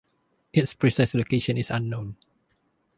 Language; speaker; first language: English; non-native, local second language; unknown